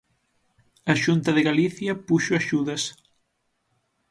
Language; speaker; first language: Galician; native; Galician